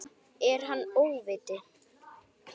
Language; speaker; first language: Icelandic; native; Icelandic